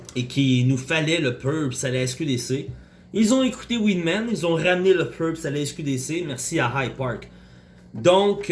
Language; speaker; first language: French; native; French